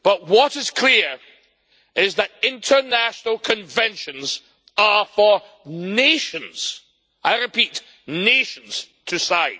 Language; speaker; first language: English; native; English